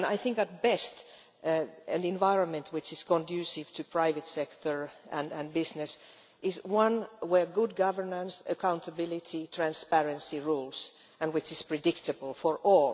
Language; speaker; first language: English; non-native, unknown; Finnish